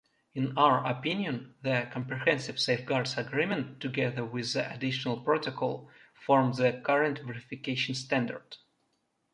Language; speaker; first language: English; non-native, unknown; Russian